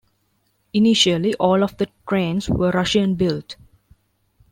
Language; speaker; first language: English; non-native, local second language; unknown